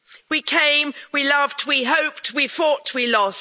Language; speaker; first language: English; native; English